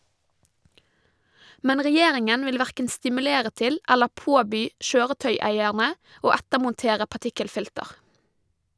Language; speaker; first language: Norwegian; native; Norwegian